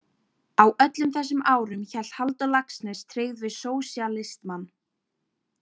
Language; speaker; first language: Icelandic; native; Icelandic